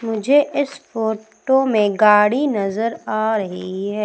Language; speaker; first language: Hindi; native; Hindi